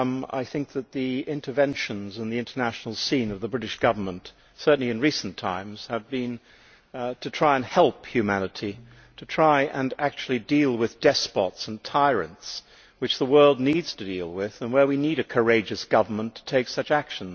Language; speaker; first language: English; native; English